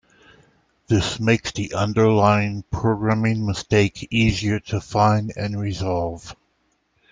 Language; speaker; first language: English; native; English